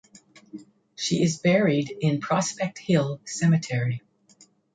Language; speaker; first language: English; native; English